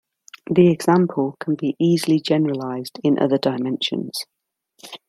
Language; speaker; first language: English; native; English